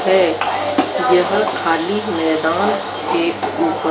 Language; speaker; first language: Hindi; native; Hindi